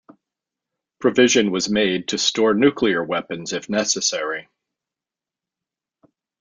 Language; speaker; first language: English; native; English